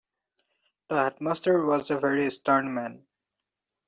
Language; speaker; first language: English; non-native, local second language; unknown